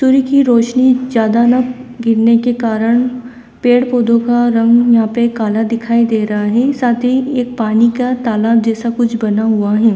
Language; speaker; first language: Hindi; native; Hindi